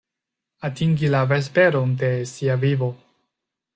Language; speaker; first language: Esperanto; non-native, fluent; Chinese